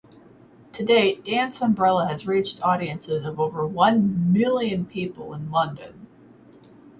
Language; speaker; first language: English; native; English